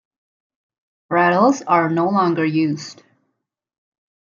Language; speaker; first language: English; native; English